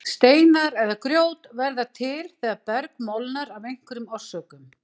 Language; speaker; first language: Icelandic; native; Icelandic